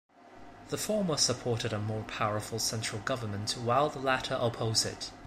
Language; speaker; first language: English; non-native, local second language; Cantonese